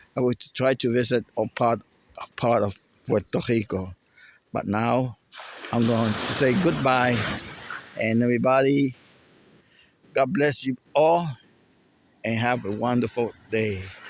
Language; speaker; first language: English; non-native, learner; Spanish